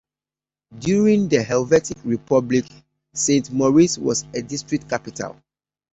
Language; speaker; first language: English; native; English